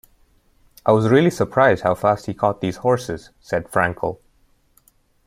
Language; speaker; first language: English; non-native, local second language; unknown